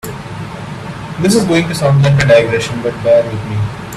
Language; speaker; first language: English; non-native, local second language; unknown